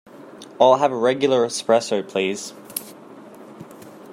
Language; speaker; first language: English; native; English